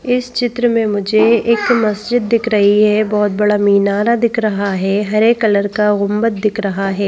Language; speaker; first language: Hindi; native; Hindi